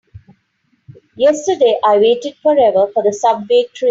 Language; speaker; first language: English; non-native, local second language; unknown